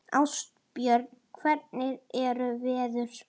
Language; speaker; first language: Icelandic; non-native, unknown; Italian